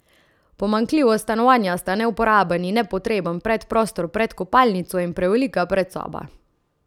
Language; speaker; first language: Slovenian; native; Slovenian